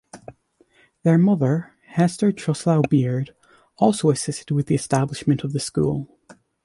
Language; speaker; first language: English; native; English